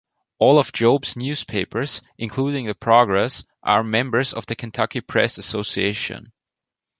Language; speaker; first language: English; non-native, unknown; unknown